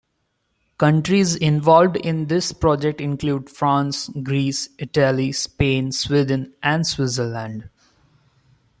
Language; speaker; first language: English; non-native, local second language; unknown